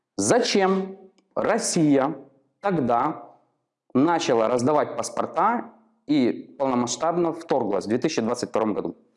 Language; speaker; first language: Russian; non-native, local second language; Ukrainian